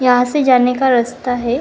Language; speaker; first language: Hindi; non-native, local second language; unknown